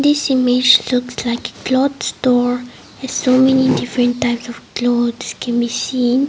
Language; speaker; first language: English; non-native, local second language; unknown